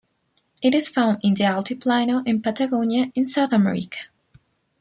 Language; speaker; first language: English; non-native, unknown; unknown